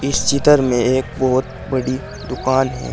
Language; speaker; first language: Hindi; native; Hindi